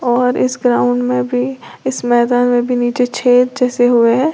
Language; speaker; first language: Hindi; native; Hindi